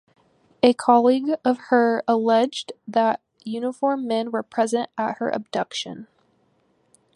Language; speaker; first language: English; native; English